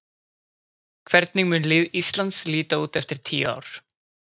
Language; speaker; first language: Icelandic; native; Icelandic